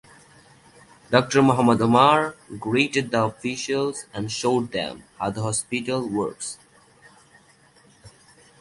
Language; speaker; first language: English; non-native, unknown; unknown